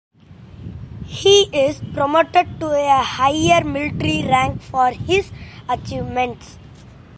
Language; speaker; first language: English; non-native, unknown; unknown